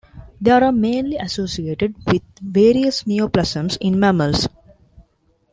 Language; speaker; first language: English; non-native, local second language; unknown